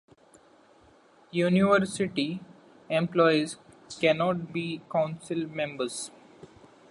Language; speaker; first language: English; non-native, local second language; Marathi